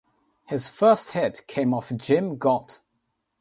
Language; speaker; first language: English; non-native, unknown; Nepali